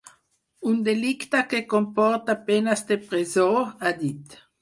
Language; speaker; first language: Catalan; non-native, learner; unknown